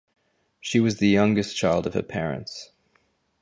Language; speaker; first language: English; native; English